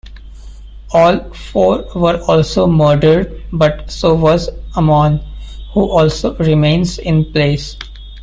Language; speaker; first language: English; non-native, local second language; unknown